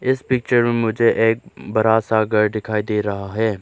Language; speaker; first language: Hindi; non-native, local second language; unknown